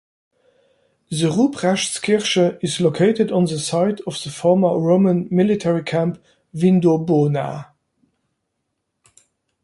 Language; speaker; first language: English; non-native, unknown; Luxembourgish